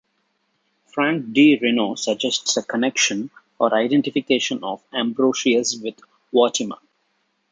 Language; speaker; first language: English; non-native, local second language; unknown